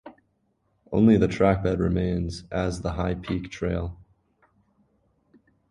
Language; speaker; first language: English; native; English